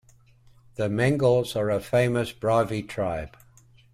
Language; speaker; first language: English; native; English